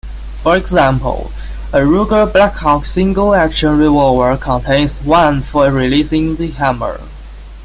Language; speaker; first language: English; non-native, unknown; Chinese